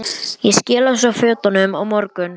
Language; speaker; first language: Icelandic; native; Icelandic